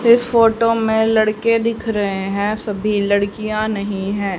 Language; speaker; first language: Hindi; native; Hindi